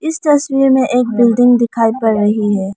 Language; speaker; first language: Hindi; non-native, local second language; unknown